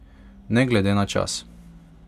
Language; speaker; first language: Slovenian; non-native, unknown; Hungarian